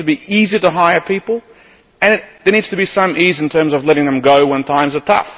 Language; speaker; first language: English; non-native, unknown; Lithuanian